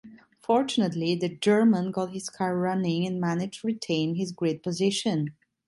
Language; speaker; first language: English; non-native, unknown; Italian